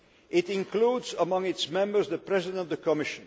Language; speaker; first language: English; non-native, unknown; Dutch